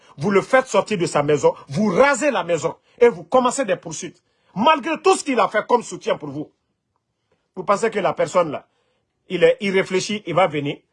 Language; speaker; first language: French; non-native, local second language; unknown